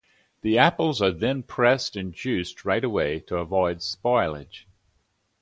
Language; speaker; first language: English; native; English